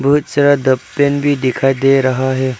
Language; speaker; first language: Hindi; early bilingual, other home language; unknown